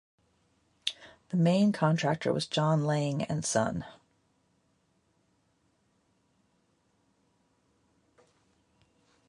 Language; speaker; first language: English; native; English